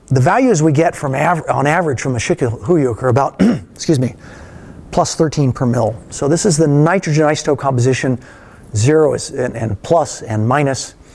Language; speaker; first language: English; native; English